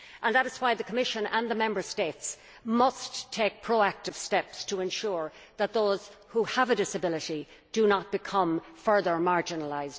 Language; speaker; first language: English; native; English